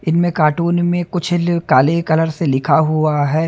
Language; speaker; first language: Hindi; native; Hindi